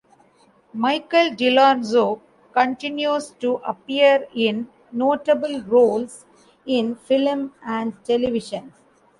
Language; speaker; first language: English; non-native, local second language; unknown